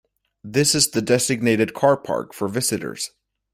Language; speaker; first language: English; native; English